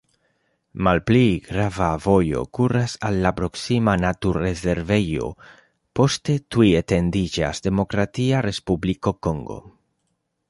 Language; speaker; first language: Esperanto; non-native, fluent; Spanish